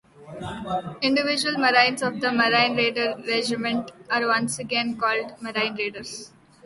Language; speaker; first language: English; non-native, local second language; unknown